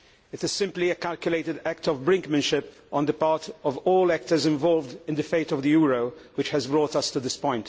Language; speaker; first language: English; non-native, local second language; Maltese